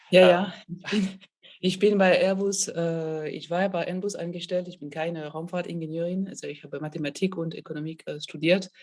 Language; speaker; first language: German; non-native, fluent; French